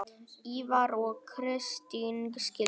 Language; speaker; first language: Icelandic; non-native, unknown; Vietnamese